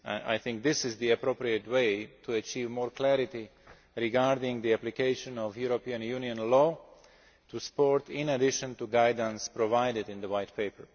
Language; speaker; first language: English; non-native, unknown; Slovak